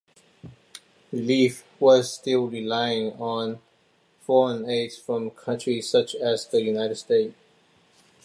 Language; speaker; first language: English; non-native, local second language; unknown